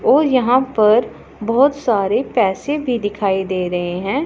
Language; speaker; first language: Hindi; non-native, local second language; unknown